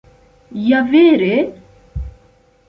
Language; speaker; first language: Esperanto; non-native, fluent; Central Kurdish